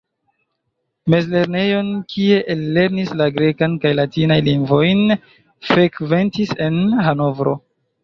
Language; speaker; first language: Esperanto; non-native, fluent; Chinese